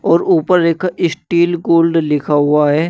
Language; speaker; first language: Hindi; native; Hindi